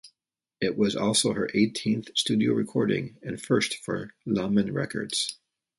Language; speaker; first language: English; native; English